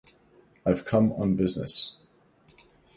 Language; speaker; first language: English; native; English